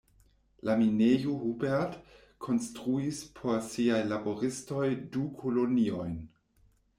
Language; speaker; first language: Esperanto; non-native, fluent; German